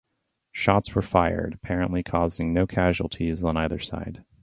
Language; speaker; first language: English; native; English